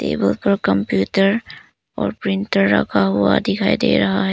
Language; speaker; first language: Hindi; early bilingual, other home language; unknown